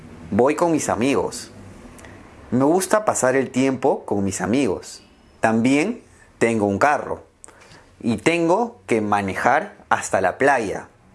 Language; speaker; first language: Spanish; native; Spanish